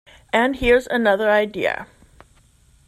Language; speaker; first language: English; native; English